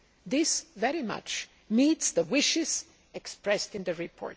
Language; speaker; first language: English; non-native, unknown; German